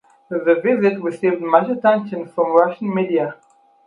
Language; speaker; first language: English; non-native, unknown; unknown